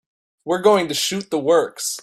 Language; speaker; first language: English; native; English